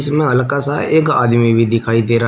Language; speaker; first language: Hindi; native; Hindi